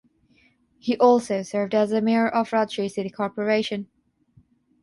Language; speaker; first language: English; non-native, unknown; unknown